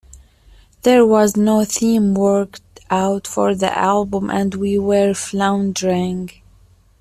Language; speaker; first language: English; native; English